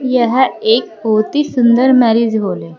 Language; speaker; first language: Hindi; native; Hindi